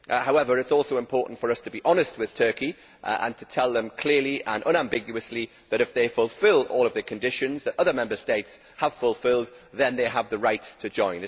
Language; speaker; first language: English; native; English